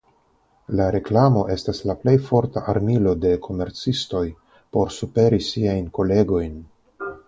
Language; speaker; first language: Esperanto; non-native, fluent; Russian